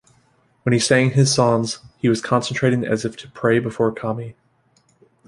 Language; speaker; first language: English; native; English